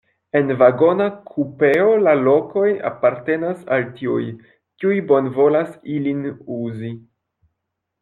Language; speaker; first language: Esperanto; non-native, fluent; French